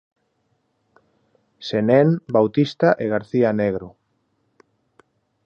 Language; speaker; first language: Galician; native; Galician